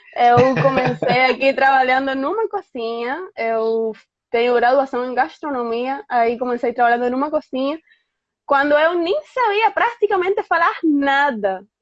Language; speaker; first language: Portuguese; non-native, fluent; Spanish